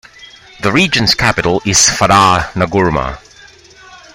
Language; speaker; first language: English; non-native, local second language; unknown